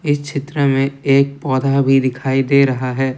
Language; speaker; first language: Hindi; non-native, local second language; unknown